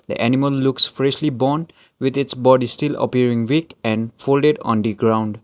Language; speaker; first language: English; non-native, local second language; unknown